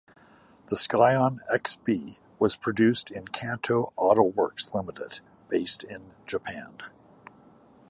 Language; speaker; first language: English; native; English